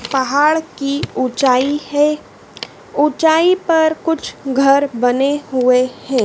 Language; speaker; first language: Hindi; native; Hindi